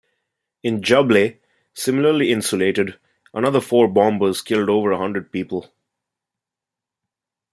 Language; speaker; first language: English; non-native, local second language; Bangla